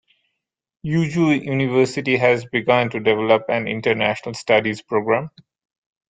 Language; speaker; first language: English; non-native, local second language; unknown